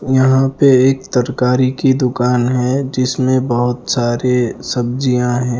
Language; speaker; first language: Hindi; non-native, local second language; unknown